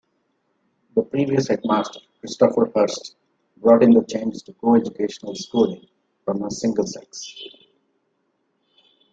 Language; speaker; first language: English; non-native, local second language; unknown